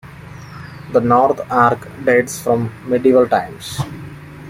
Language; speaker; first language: English; non-native, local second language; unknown